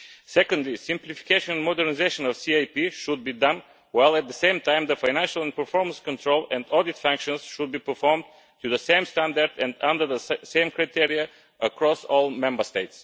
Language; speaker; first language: English; non-native, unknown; Bulgarian